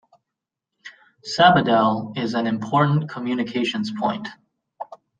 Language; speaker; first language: English; native; English